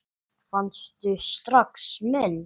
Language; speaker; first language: Icelandic; non-native, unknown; English